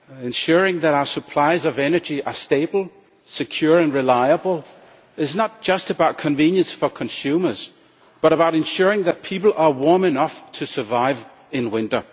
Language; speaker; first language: English; non-native, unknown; Danish